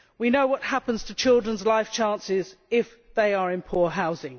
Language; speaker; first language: English; native; English